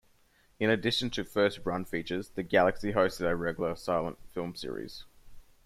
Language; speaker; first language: English; native; English